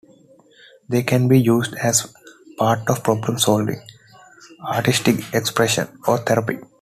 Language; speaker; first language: English; non-native, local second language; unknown